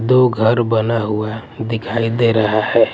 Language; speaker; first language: Hindi; non-native, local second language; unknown